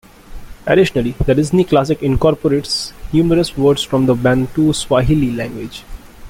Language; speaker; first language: English; non-native, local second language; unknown